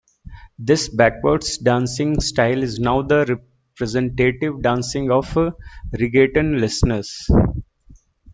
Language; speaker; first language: English; native; English